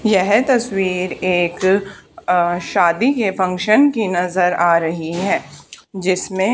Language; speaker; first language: Hindi; native; Hindi